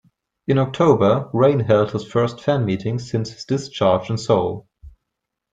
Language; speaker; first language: English; non-native, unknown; German